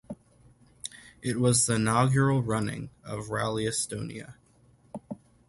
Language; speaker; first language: English; native; English